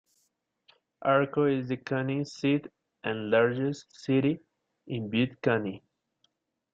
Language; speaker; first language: English; non-native, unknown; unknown